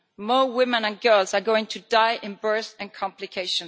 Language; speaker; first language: English; non-native, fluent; Italian